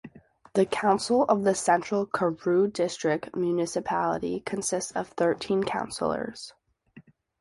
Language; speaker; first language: English; native; English